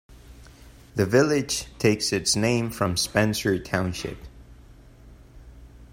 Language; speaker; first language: English; non-native, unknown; Spanish